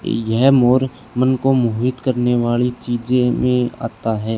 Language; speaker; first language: Hindi; native; Hindi